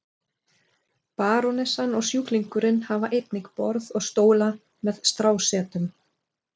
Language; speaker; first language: Icelandic; non-native, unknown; German